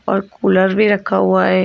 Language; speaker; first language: Hindi; native; Hindi